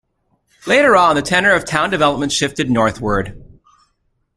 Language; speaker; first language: English; native; English